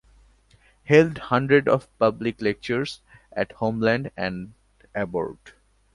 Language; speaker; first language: English; non-native, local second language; Bangla